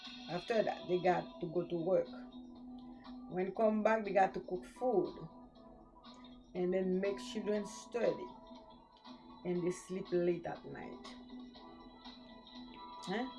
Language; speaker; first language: English; non-native, learner; Haitian Creole